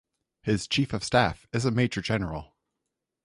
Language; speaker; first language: English; native; English